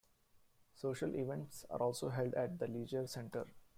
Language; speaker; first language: English; non-native, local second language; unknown